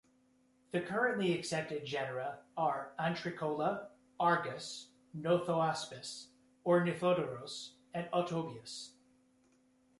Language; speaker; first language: English; native; English